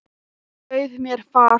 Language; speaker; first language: Icelandic; non-native, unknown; Thai